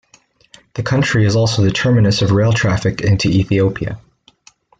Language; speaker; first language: English; native; English